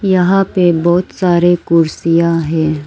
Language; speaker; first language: Hindi; non-native, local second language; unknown